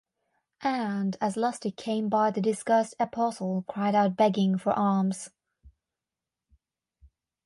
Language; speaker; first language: English; non-native, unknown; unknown